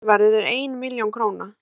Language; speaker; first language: Icelandic; native; Icelandic